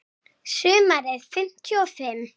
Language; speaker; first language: Icelandic; native; Icelandic